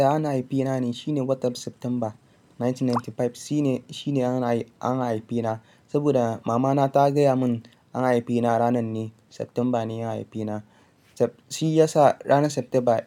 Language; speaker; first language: Hausa; non-native, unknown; Yoruba